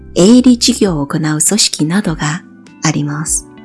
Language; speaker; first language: Japanese; native; Japanese